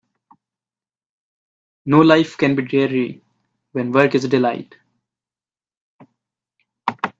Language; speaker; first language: English; non-native, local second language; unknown